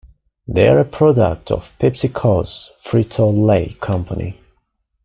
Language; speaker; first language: English; non-native, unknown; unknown